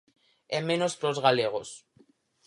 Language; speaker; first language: Galician; native; Galician